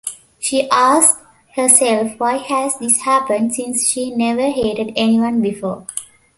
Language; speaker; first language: English; native; English